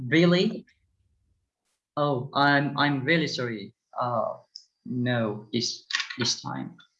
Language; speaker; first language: English; non-native, fluent; Turkish